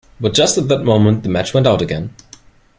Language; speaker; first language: English; non-native, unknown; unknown